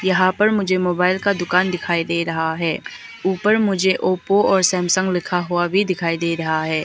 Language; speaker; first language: Hindi; early bilingual, other home language; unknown